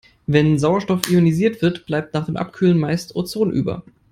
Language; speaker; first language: English; non-native, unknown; German